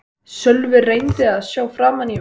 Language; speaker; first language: Icelandic; native; Icelandic